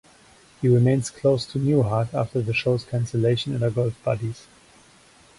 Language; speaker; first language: English; non-native, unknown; German